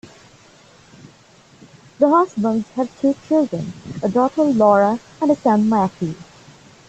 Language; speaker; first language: English; non-native, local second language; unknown